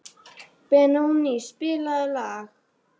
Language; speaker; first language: Icelandic; native; Icelandic